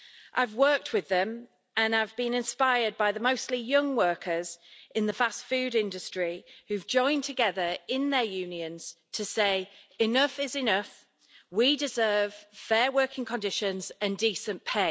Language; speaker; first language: English; native; English